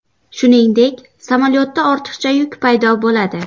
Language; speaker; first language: Uzbek; native; Uzbek